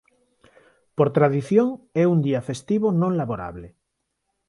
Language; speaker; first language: Galician; non-native, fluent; Spanish